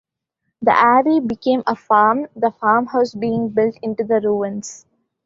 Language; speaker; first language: English; non-native, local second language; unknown